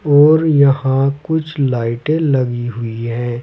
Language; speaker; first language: Hindi; native; Hindi